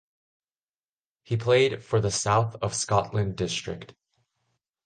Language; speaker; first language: English; non-native, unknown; Chinese